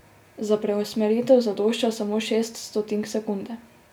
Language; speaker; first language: Slovenian; native; Slovenian